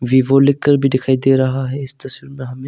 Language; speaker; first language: Hindi; early bilingual, other home language; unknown